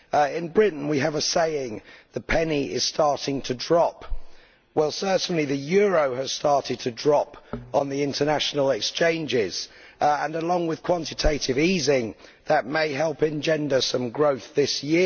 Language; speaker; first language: English; native; English